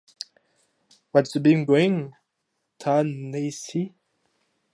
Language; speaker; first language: English; non-native, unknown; French